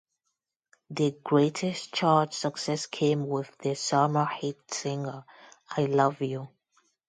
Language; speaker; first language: English; non-native, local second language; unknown